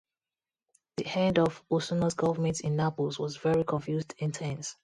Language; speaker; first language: English; non-native, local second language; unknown